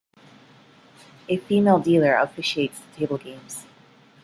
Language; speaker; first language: English; non-native, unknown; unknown